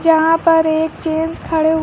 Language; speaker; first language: Hindi; native; Hindi